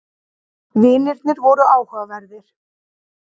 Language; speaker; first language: Icelandic; native; Icelandic